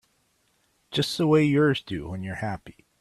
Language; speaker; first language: English; native; English